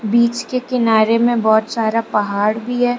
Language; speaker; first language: Hindi; non-native, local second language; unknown